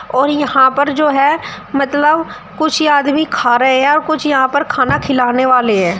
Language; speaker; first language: Hindi; native; Hindi